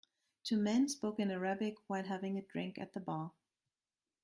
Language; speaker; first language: English; non-native, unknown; German